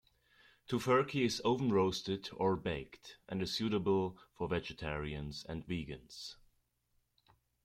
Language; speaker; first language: English; non-native, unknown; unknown